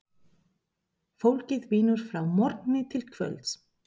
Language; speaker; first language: Icelandic; non-native, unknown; Spanish